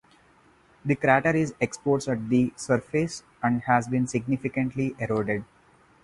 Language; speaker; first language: English; non-native, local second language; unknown